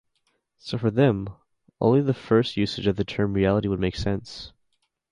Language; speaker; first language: English; native; English